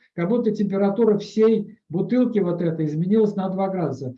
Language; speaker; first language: Russian; native; Russian